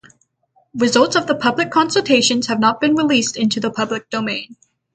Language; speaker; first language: English; native; English